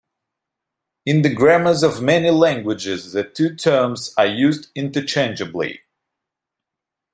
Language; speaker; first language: English; non-native, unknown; Russian